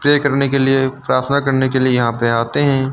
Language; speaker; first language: Hindi; native; Hindi